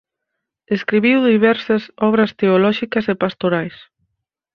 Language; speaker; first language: Galician; native; Galician